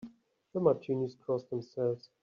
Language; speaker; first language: English; native; English